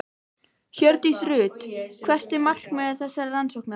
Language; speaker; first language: Icelandic; native; Icelandic